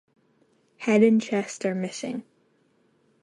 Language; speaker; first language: English; native; English